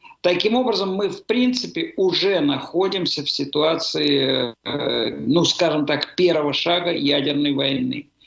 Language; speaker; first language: Russian; native; Russian